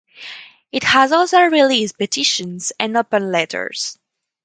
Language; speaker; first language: English; non-native, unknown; French